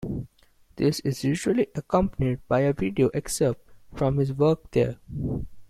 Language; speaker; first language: English; non-native, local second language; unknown